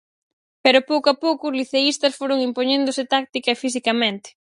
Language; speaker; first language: Galician; native; Galician